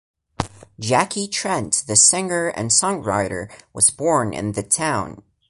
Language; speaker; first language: English; non-native, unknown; Portuguese